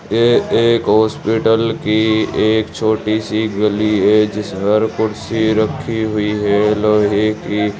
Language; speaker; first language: Hindi; native; Hindi